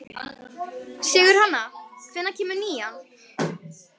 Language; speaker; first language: Icelandic; native; Icelandic